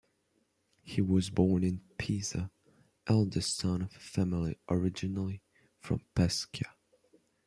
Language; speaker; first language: English; non-native, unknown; French